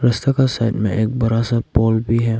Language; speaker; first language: Hindi; non-native, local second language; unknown